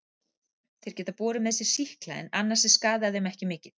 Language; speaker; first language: Icelandic; native; Icelandic